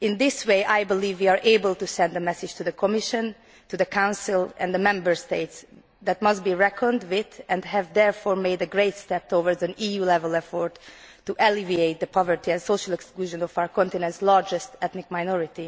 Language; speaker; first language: English; non-native, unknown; Hungarian